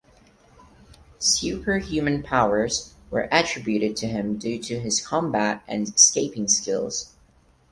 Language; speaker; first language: English; non-native, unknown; Portuguese